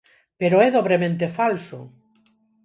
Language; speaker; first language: Galician; non-native, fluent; Spanish